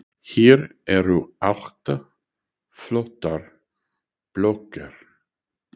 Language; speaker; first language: Icelandic; non-native, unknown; English